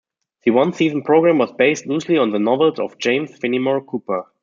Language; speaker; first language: English; non-native, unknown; German